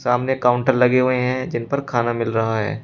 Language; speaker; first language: Hindi; native; Hindi